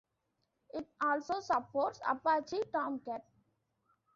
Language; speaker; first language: English; non-native, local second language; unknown